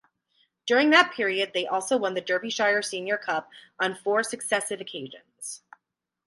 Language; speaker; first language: English; native; English